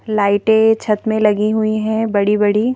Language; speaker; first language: Hindi; native; Hindi